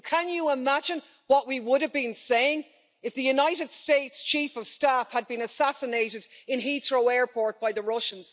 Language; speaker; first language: English; native; English